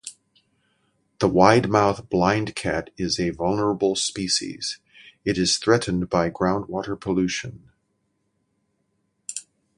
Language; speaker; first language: English; native; English